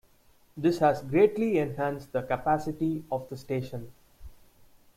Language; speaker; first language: English; non-native, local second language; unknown